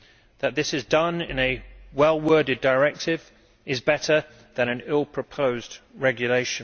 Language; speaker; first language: English; native; English